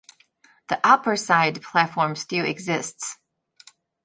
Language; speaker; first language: English; non-native, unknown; Chinese